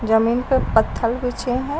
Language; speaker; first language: Hindi; native; Hindi